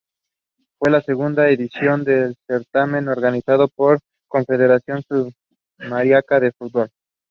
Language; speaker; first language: English; non-native, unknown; Spanish